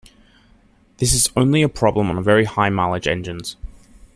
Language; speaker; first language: English; native; English